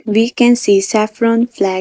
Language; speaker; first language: English; non-native, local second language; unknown